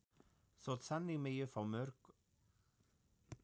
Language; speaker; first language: Icelandic; non-native, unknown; German